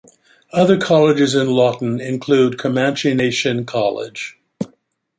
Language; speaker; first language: English; native; English